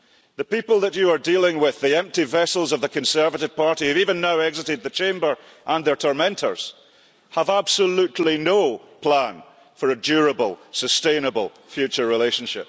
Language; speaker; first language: English; early bilingual, heritage; English